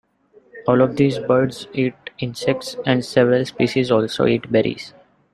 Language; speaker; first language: English; non-native, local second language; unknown